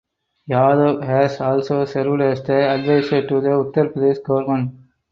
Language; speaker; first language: English; non-native, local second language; Tamil